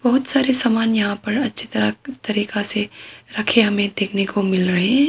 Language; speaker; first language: Hindi; non-native, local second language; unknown